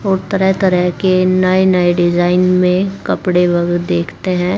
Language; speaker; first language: Hindi; native; Hindi